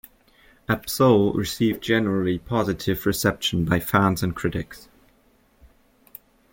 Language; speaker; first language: English; native; English